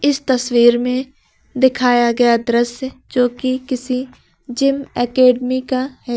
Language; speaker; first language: Hindi; native; Hindi